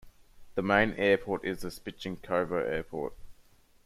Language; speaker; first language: English; native; English